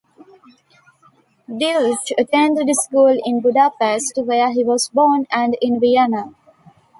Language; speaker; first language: English; non-native, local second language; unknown